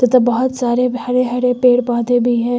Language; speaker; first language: Hindi; native; Hindi